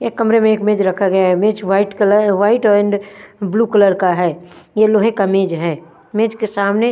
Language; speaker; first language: Hindi; non-native, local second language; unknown